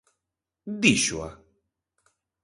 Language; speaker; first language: Galician; native; Galician